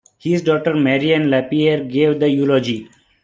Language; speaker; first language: English; non-native, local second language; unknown